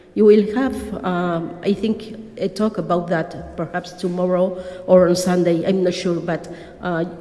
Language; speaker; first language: English; non-native, fluent; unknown